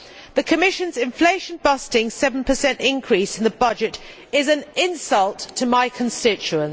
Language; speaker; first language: English; native; English